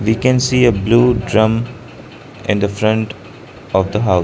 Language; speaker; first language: English; non-native, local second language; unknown